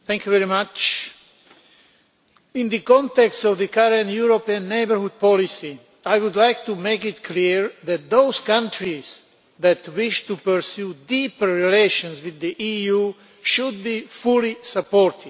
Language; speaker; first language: English; non-native, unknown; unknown